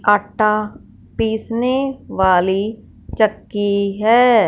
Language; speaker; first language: Hindi; non-native, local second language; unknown